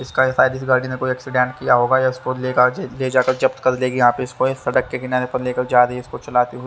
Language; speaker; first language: Hindi; native; Hindi